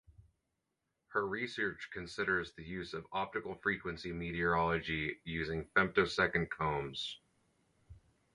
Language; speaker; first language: English; native; English